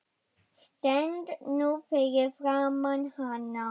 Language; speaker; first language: Icelandic; non-native, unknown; German